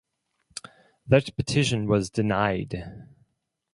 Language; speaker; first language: English; non-native, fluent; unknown